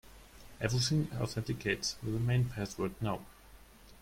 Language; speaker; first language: English; non-native, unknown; German